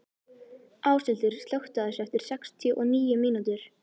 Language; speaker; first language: Icelandic; native; Icelandic